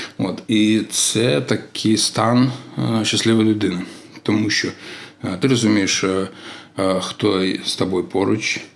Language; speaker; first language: Ukrainian; non-native, local second language; Russian